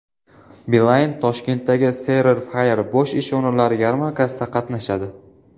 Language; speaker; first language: Uzbek; native; Uzbek